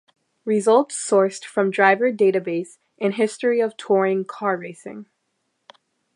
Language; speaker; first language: English; native; English